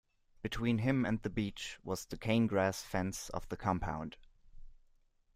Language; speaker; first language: English; non-native, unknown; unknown